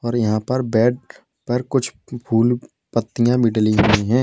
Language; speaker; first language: Hindi; native; Hindi